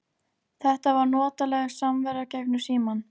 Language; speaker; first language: Icelandic; native; Icelandic